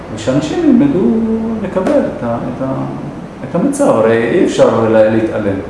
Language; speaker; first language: Hebrew; non-native, local second language; Arabic